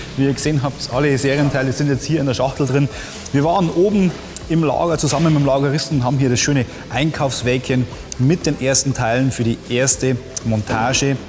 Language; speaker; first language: German; native; German